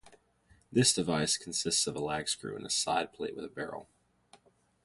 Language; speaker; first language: English; native; English